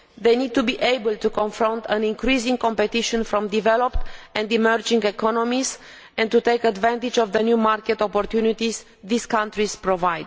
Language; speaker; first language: English; non-native, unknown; Romanian